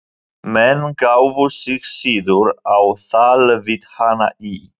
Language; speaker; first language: Icelandic; non-native, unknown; Polish